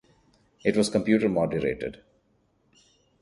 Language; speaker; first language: English; non-native, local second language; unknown